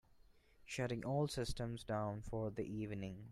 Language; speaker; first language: English; non-native, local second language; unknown